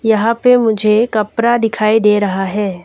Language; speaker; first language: Hindi; non-native, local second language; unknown